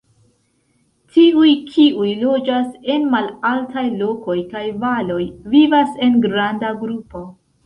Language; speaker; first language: Esperanto; non-native, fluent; Central Kurdish